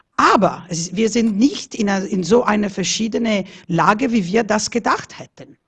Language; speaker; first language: German; non-native, fluent; Italian